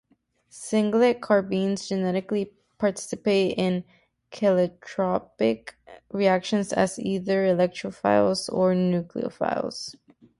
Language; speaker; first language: English; native; English